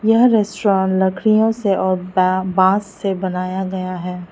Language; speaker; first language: Hindi; non-native, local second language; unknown